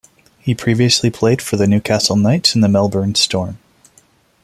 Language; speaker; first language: English; non-native, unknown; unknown